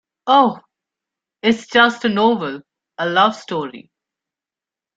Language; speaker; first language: English; non-native, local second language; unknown